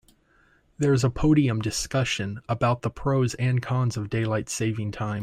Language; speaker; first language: English; native; English